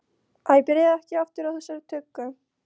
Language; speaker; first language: Icelandic; non-native, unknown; Polish